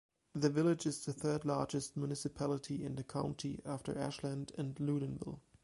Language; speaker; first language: English; non-native, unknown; German